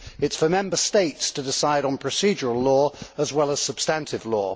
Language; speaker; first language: English; native; English